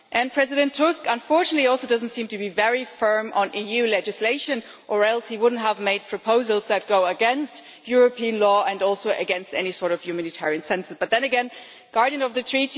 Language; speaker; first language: English; non-native, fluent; German